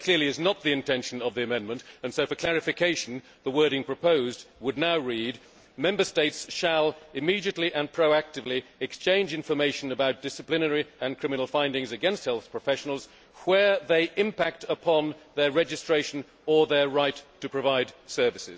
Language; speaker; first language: English; native; English